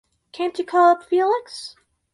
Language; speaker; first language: English; native; English